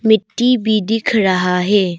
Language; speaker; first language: Hindi; non-native, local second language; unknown